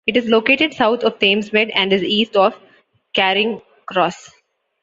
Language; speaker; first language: English; non-native, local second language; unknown